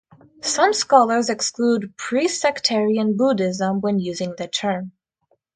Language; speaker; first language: English; non-native, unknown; Russian